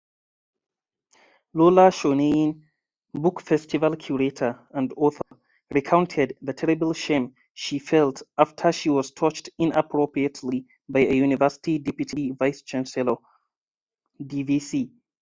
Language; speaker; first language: English; non-native, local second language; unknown